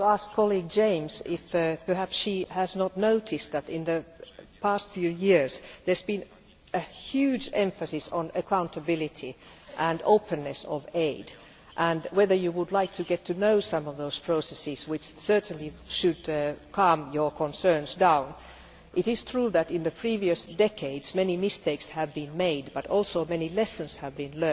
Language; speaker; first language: English; non-native, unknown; Finnish